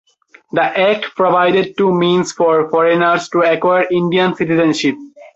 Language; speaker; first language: English; non-native, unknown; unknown